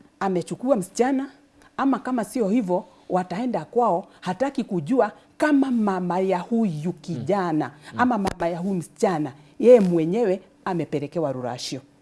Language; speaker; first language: Swahili; non-native, local second language; Kikuyu